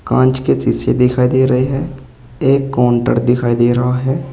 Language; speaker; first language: Hindi; native; Hindi